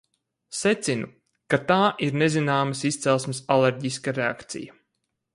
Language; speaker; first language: Latvian; native; Latvian